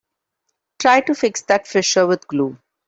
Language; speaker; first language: English; non-native, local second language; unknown